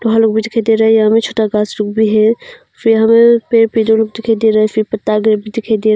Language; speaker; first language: Hindi; non-native, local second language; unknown